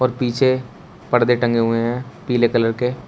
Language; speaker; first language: Hindi; native; Hindi